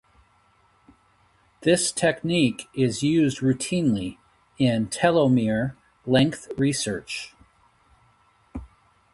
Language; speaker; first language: English; native; English